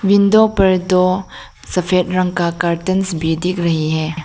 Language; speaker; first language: Hindi; non-native, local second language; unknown